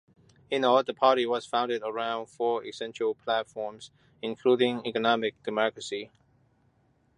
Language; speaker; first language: English; non-native, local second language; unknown